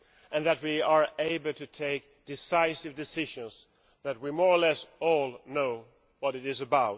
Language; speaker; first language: English; non-native, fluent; Swedish